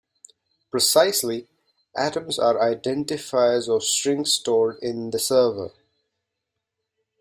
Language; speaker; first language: English; non-native, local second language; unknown